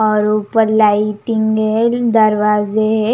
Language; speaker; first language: Hindi; non-native, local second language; Punjabi